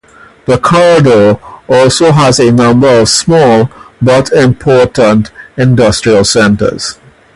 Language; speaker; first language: English; native; English